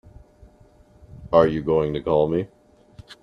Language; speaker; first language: English; native; English